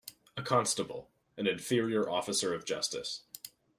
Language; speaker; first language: English; native; English